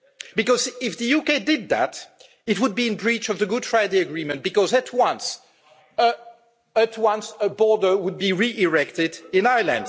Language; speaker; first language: English; non-native, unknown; French